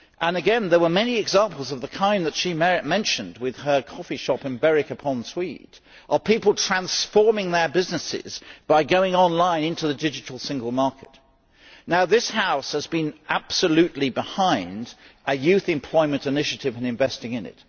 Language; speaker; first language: English; native; English